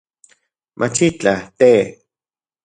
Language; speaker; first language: Central Puebla Nahuatl; non-native, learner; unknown